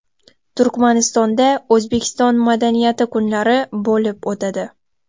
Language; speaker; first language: Uzbek; native; Uzbek